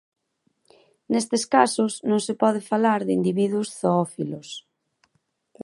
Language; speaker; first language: Galician; native; Galician